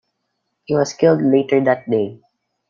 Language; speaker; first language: English; non-native, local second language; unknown